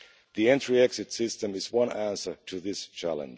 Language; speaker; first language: English; non-native, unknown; Finnish